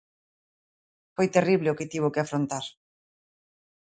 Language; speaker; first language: Galician; native; Galician